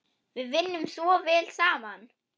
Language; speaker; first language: Icelandic; non-native, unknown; German